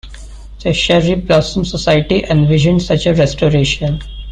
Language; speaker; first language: English; non-native, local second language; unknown